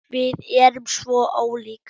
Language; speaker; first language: Icelandic; non-native, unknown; German